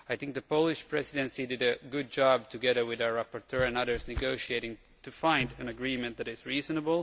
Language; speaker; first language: English; non-native, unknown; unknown